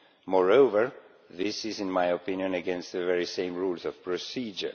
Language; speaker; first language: English; non-native, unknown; Estonian